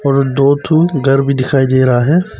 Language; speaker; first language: Hindi; non-native, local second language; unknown